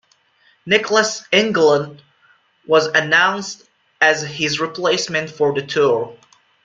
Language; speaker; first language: English; non-native, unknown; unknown